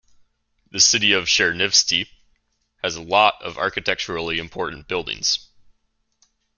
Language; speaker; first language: English; native; English